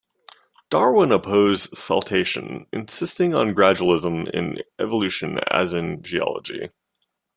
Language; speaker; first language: English; native; English